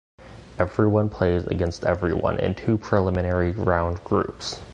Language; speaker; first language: English; native; English